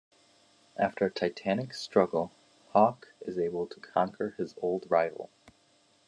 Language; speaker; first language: English; native; English